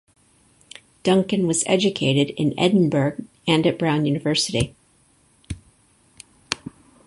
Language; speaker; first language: English; native; English